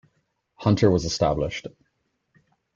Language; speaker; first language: English; native; English